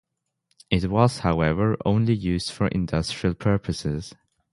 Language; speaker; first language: English; non-native, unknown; German